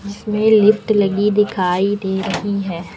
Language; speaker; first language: Hindi; native; Hindi